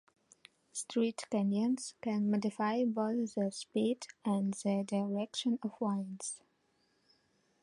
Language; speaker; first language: English; non-native, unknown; Belarusian